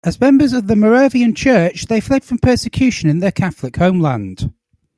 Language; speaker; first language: English; native; English